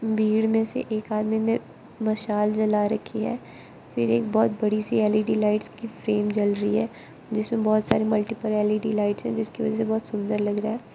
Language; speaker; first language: Hindi; non-native, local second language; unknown